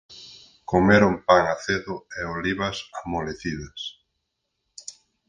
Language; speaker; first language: Galician; native; Galician